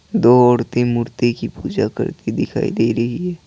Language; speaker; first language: Hindi; non-native, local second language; Assamese